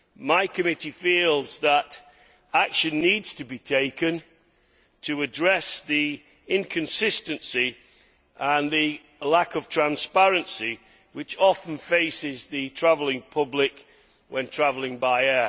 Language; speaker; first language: English; native; English